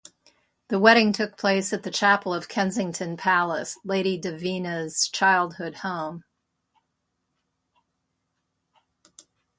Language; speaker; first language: English; native; English